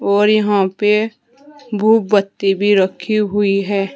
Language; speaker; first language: Hindi; native; Hindi